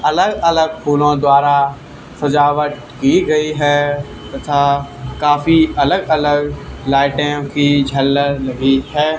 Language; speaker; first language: Hindi; native; Hindi